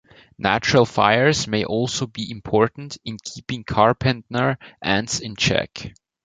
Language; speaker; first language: English; non-native, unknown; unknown